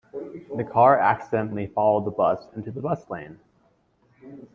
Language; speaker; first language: English; native; English